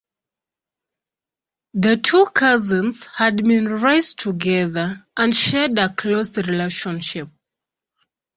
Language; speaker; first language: English; non-native, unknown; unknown